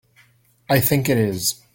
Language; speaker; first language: English; native; English